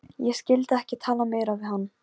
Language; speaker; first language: Icelandic; non-native, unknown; Polish